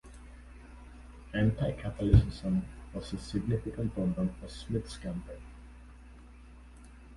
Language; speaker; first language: English; non-native, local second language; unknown